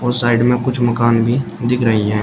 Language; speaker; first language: Hindi; native; Hindi